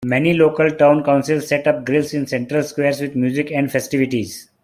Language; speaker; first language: English; non-native, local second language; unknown